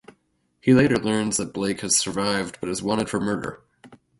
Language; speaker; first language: English; native; English